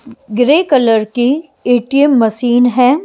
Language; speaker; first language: Hindi; native; Hindi